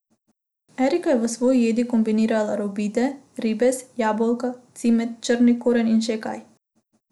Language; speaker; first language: Slovenian; non-native, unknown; Macedonian